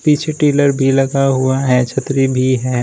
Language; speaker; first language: Hindi; native; Hindi